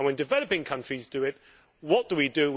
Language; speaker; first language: English; native; English